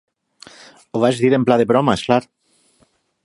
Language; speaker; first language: Catalan; non-native, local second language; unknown